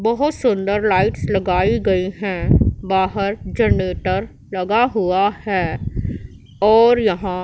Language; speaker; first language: Hindi; non-native, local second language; Punjabi